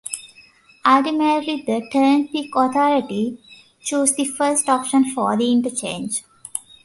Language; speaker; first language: English; native; English